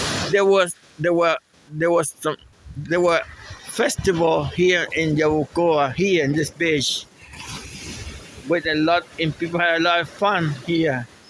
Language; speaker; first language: English; non-native, fluent; Spanish